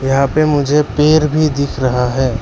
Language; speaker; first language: Hindi; early bilingual, other home language; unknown